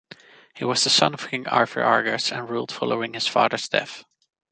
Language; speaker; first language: English; non-native, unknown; Dutch